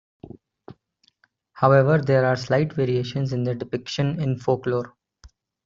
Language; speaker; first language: English; non-native, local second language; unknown